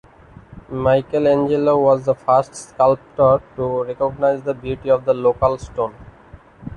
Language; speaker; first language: English; non-native, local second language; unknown